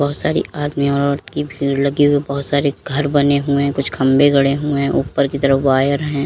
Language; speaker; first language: Hindi; native; Hindi